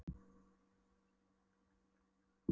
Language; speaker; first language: Icelandic; non-native, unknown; Polish